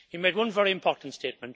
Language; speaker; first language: English; native; English